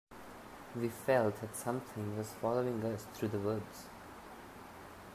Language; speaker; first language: English; non-native, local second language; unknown